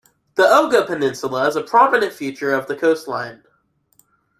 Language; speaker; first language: English; native; English